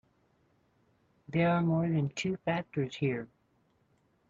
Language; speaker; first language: English; native; English